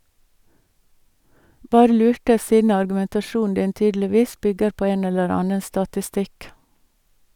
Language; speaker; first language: Norwegian; native; Norwegian